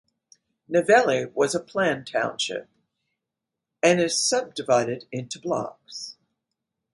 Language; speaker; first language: English; native; English